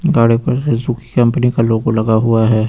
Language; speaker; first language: Hindi; native; Hindi